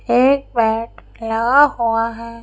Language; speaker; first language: Hindi; native; Hindi